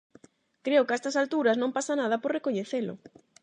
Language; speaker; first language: Galician; non-native, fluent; Spanish